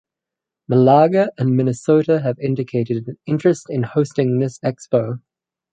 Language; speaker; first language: English; native; English